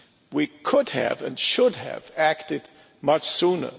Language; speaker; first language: English; non-native, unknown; German